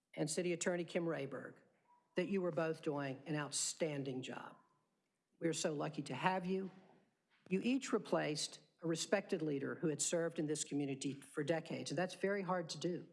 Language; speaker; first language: English; native; English